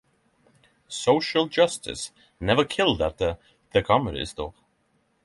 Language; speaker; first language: English; non-native, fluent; Norwegian